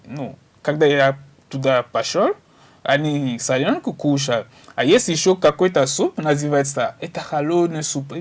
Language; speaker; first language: Russian; non-native, learner; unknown